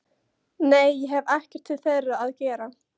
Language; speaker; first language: Icelandic; non-native, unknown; Polish